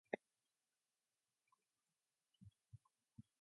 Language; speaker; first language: English; non-native, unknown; Mongolian